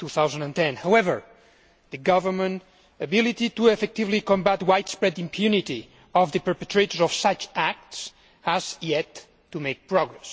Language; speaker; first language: English; non-native, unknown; Spanish